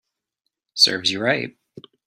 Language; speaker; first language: English; native; English